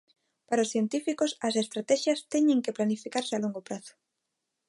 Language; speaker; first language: Galician; non-native, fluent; Spanish